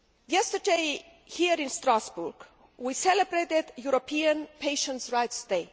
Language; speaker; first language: English; non-native, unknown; Greek